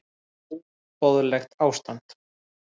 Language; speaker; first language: Icelandic; native; Icelandic